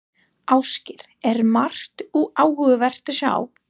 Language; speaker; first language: Icelandic; non-native, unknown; English